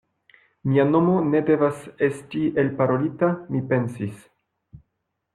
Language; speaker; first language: Esperanto; non-native, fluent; French